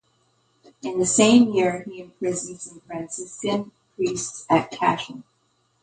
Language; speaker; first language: English; native; English